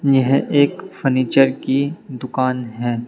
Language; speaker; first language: Hindi; native; Hindi